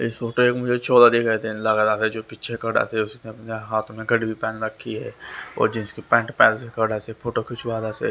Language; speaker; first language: Hindi; native; Hindi